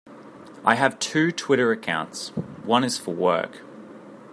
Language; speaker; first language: English; native; English